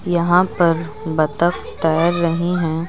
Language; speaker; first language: Hindi; native; Hindi